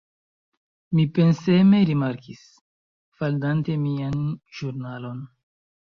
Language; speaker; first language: Esperanto; non-native, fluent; Chinese